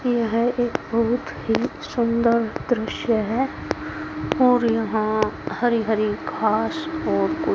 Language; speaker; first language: Hindi; native; Hindi